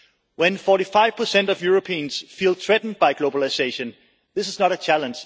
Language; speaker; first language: English; non-native, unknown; Danish